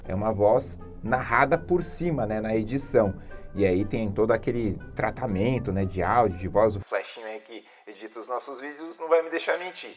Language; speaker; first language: Portuguese; native; Portuguese